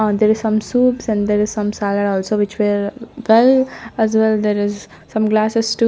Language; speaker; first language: English; non-native, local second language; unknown